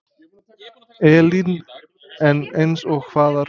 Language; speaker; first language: Icelandic; non-native, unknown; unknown